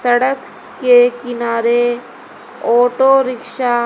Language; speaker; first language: Hindi; native; Hindi